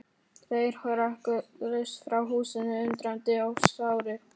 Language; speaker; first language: Icelandic; non-native, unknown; Polish